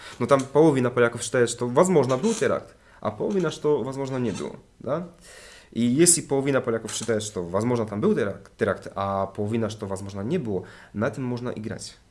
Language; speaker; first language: Russian; non-native, related language; Polish